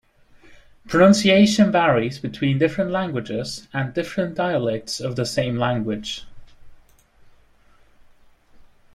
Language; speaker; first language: English; native; English